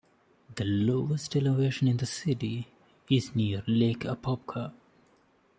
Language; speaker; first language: English; non-native, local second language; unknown